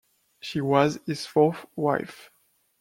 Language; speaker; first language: English; non-native, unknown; French